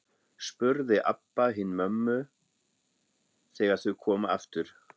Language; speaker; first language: Icelandic; non-native, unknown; German